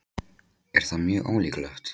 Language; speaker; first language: Icelandic; non-native, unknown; Polish